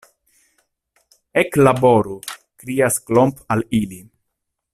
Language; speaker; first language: Esperanto; non-native, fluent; Italian